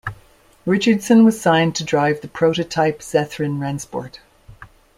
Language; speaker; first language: English; native; English